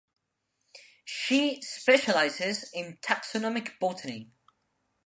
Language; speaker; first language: English; non-native, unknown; Spanish